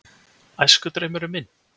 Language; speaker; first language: Icelandic; native; Icelandic